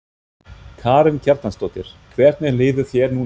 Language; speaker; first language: Icelandic; non-native, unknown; German